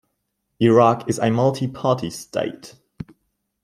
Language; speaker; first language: English; non-native, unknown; German